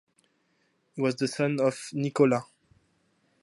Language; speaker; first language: English; non-native, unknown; French